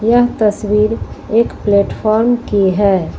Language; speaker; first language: Hindi; native; Hindi